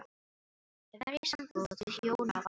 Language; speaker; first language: Icelandic; non-native, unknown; Filipino